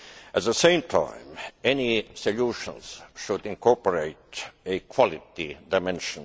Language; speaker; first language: English; non-native, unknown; Estonian